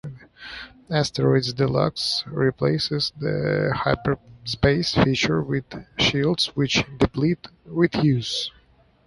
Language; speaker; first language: English; native; English